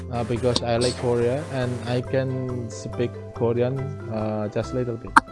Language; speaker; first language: English; non-native, learner; Indonesian